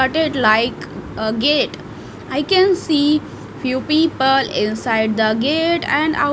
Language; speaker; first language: English; non-native, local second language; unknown